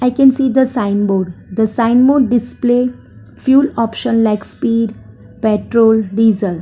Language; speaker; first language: English; non-native, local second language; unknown